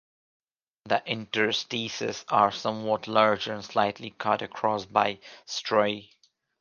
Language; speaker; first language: English; non-native, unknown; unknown